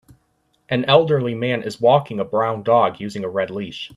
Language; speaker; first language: English; native; English